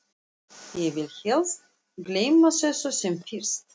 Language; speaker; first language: Icelandic; non-native, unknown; Russian